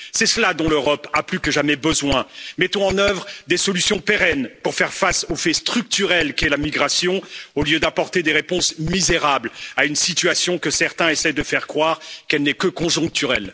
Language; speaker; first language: French; native; French